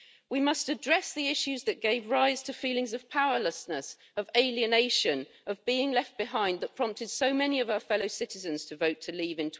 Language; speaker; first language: English; native; English